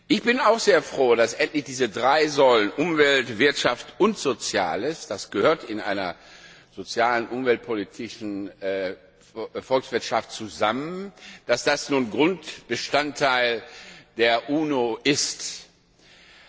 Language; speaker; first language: German; non-native, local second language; Luxembourgish